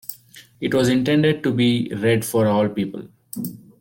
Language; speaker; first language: English; non-native, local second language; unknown